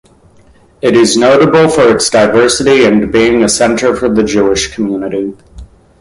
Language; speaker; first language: English; native; English